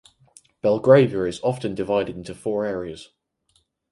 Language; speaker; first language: English; native; English